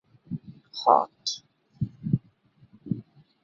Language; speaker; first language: English; non-native, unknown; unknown